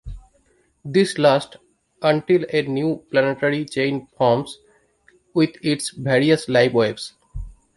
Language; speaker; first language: English; non-native, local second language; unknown